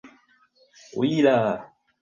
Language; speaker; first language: English; non-native, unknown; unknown